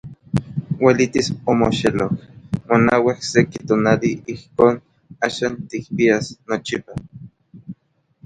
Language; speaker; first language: Orizaba Nahuatl; non-native, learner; Spanish